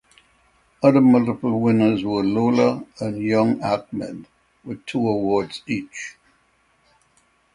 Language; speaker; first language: English; native; English